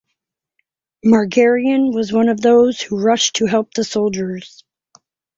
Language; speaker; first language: English; native; English